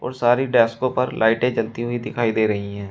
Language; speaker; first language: Hindi; native; Hindi